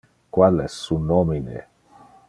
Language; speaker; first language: Interlingua; non-native, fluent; Dutch